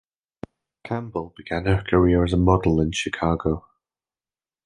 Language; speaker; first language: English; native; English